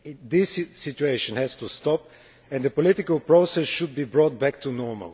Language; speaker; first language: English; non-native, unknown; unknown